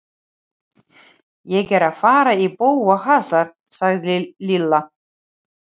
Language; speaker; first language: Icelandic; non-native, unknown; Ukrainian